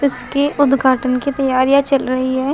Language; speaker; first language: Hindi; native; Hindi